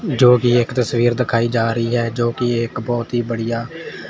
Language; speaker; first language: Hindi; non-native, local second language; Punjabi